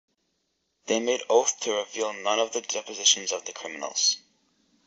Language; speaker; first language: English; native; English